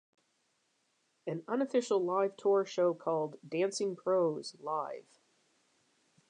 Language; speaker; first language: English; native; English